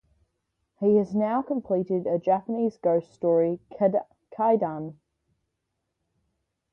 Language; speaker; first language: English; native; English